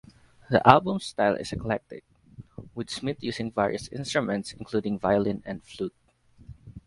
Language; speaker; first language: English; non-native, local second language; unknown